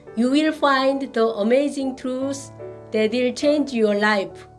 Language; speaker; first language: English; non-native, learner; Korean